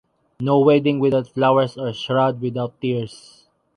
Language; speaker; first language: English; non-native, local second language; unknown